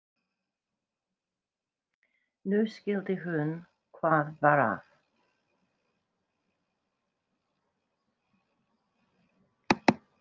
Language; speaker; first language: Icelandic; non-native, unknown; English